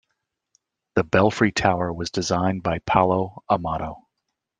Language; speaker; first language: English; native; English